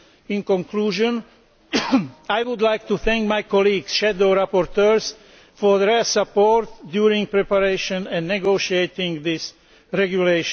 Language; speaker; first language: English; non-native, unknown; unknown